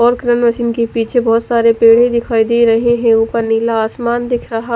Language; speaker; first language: Hindi; non-native, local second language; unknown